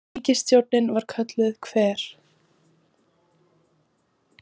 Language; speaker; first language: Icelandic; non-native, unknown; Russian